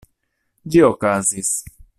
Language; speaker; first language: Esperanto; non-native, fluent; Italian